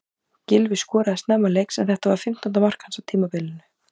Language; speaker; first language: Icelandic; native; Icelandic